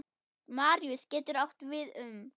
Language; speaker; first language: Icelandic; non-native, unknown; German